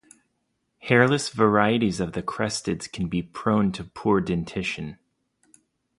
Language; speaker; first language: English; native; English